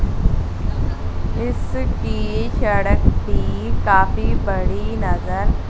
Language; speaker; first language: Hindi; non-native, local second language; Punjabi